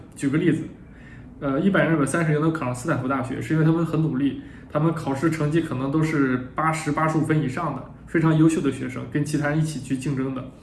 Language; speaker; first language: Chinese; native; Chinese